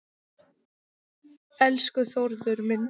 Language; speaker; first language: Icelandic; non-native, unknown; English